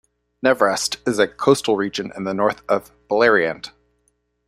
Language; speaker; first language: English; native; English